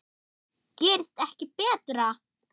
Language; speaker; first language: Icelandic; non-native, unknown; German